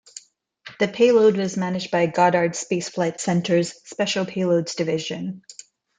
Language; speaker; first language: English; non-native, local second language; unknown